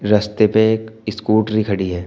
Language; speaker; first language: Hindi; native; Hindi